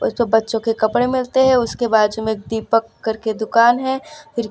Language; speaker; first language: Hindi; non-native, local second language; Gujarati